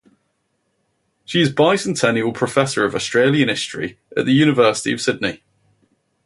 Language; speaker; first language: English; native; English